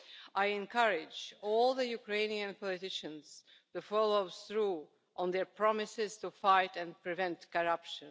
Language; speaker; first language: English; non-native, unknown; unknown